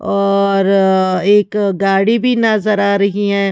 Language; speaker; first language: Hindi; native; Hindi